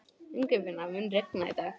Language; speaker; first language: Icelandic; non-native, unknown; English